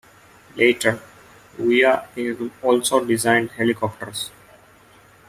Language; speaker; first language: English; non-native, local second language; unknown